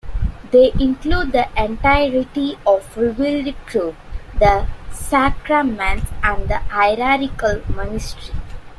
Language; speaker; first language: English; non-native, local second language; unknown